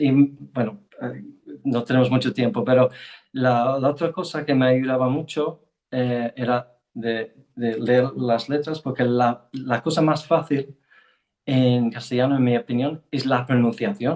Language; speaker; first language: Spanish; non-native, fluent; English